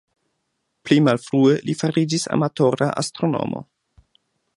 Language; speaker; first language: Esperanto; non-native, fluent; German